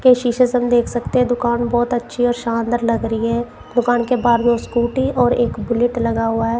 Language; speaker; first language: Hindi; non-native, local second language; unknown